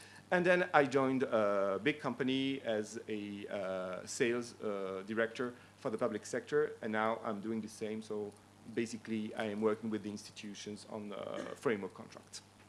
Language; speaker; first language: English; non-native, fluent; French